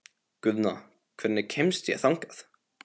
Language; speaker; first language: Icelandic; non-native, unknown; Polish